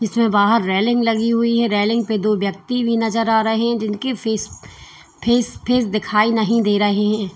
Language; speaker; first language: Hindi; native; Hindi